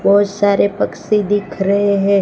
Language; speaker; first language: Hindi; non-native, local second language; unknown